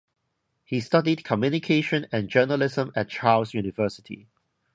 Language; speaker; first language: English; non-native, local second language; Cantonese